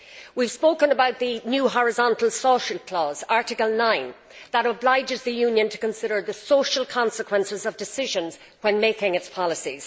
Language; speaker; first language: English; native; English